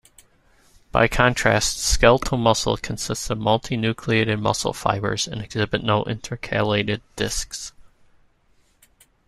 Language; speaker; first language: English; native; English